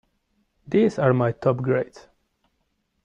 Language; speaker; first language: English; non-native, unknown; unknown